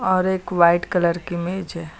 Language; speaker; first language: Hindi; native; Hindi